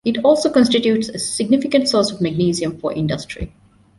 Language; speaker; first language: English; non-native, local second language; Divehi